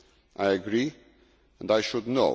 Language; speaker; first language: English; non-native, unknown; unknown